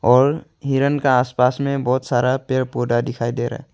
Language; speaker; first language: Hindi; non-native, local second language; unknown